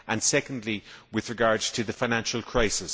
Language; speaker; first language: English; native; English